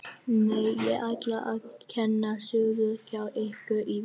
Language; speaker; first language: Icelandic; non-native, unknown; Vietnamese